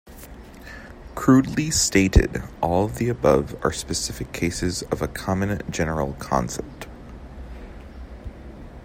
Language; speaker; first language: English; native; English